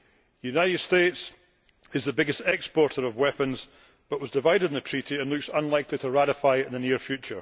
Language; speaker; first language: English; native; English